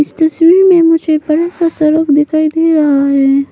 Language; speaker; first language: Hindi; non-native, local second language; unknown